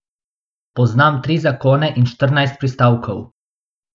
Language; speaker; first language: Slovenian; non-native, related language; Bosnian